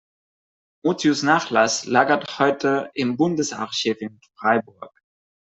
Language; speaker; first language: German; non-native, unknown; Catalan